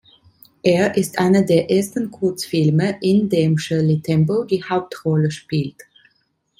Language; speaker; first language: German; non-native, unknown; Italian